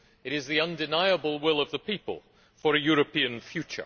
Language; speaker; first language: English; native; English